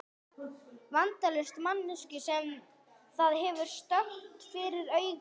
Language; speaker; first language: Icelandic; non-native, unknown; English